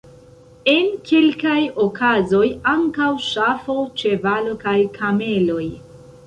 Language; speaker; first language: Esperanto; non-native, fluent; Central Kurdish